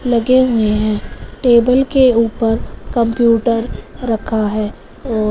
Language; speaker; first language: Hindi; non-native, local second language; Punjabi